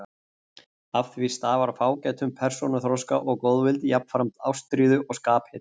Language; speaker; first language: Icelandic; native; Icelandic